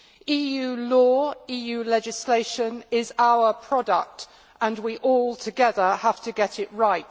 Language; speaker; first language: English; native; English